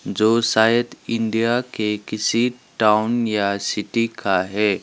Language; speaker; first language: Hindi; non-native, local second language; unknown